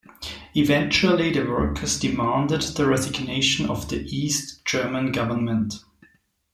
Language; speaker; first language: English; non-native, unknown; German